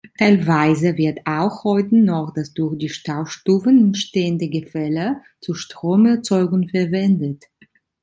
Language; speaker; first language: German; non-native, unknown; Italian